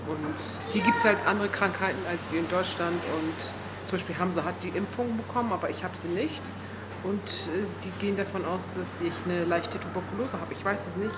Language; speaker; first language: German; early bilingual, other home language; Turkish